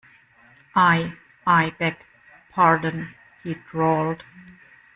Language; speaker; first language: English; non-native, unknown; German